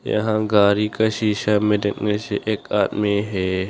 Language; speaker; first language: Hindi; non-native, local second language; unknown